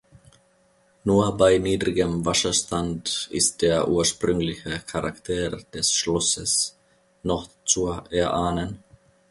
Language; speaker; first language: German; non-native, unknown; Finnish